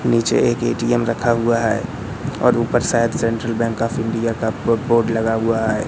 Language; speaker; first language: Hindi; native; Hindi